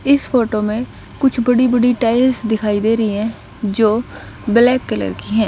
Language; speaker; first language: Hindi; non-native, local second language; Punjabi